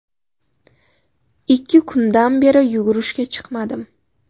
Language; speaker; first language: Uzbek; native; Uzbek